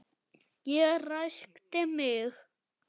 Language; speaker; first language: Icelandic; non-native, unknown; German